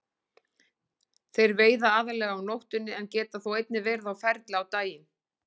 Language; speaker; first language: Icelandic; native; Icelandic